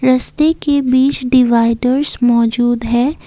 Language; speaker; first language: Hindi; non-native, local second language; Assamese